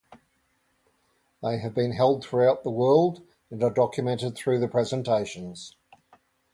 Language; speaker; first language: English; native; English